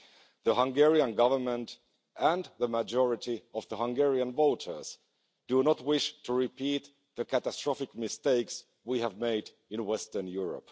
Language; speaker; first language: English; non-native, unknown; Finnish